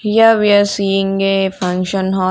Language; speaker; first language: English; non-native, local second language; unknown